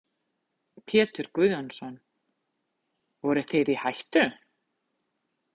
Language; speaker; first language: Icelandic; native; Icelandic